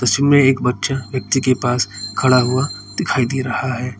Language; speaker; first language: Hindi; native; Hindi